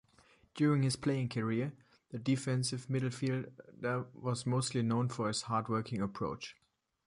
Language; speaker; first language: English; non-native, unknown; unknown